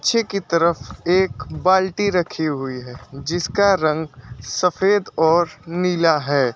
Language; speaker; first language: Hindi; native; Hindi